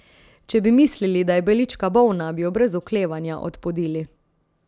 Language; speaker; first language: Slovenian; native; Slovenian